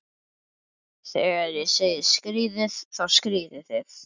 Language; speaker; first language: Icelandic; native; Icelandic